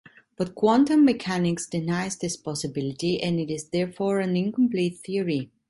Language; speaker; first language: English; non-native, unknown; Italian